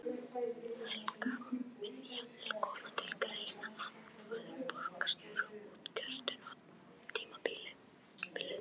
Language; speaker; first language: Icelandic; native; Icelandic